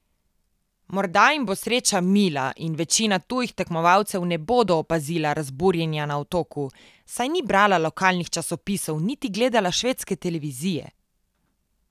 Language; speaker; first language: Slovenian; native; Slovenian